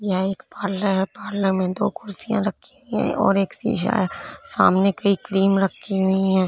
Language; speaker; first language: Hindi; non-native, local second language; Punjabi